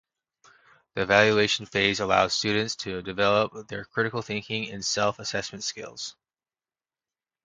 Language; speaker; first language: English; native; English